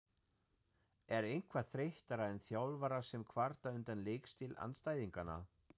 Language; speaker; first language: Icelandic; non-native, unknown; German